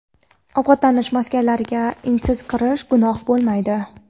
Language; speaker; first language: Uzbek; non-native, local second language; Kara-Kalpak